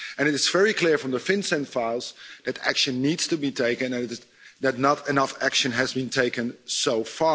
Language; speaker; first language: English; non-native, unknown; Dutch